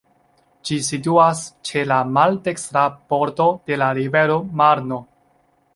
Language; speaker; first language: Esperanto; non-native, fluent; Chinese